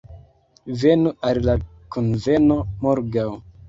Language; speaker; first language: Esperanto; non-native, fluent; Kinyarwanda